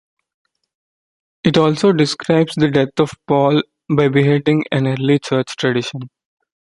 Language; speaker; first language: English; non-native, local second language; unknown